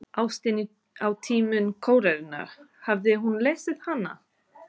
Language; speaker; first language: Icelandic; non-native, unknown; English